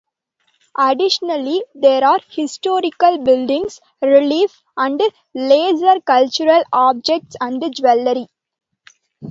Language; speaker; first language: English; non-native, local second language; Tamil